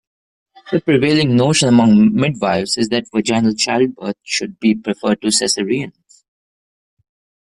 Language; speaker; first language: English; non-native, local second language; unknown